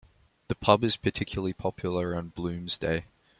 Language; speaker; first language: English; native; English